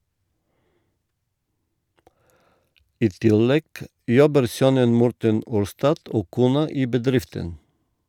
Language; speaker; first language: Norwegian; non-native, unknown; Bulgarian